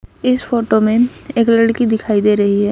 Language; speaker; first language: Hindi; non-native, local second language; Punjabi